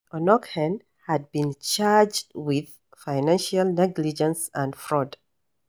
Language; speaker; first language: English; non-native, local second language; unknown